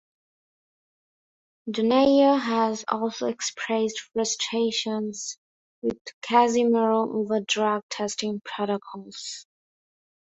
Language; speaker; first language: English; non-native, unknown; Bangla